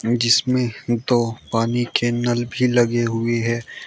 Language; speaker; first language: Hindi; native; Hindi